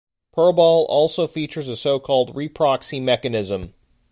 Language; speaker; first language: English; native; English